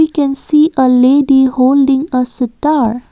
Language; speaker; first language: English; non-native, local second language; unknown